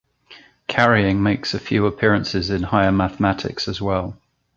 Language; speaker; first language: English; native; English